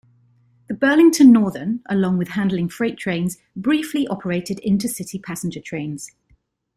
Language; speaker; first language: English; native; English